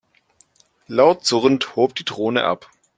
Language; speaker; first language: German; native; German